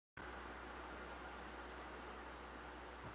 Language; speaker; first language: Icelandic; native; Icelandic